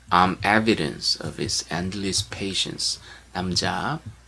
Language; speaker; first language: English; non-native, fluent; Korean